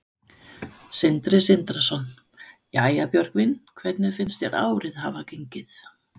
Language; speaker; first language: Icelandic; non-native, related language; Danish